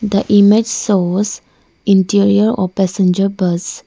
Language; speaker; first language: English; non-native, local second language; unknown